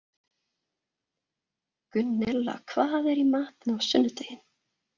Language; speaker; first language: Icelandic; non-native, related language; Danish